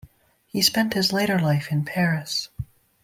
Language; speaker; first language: English; native; English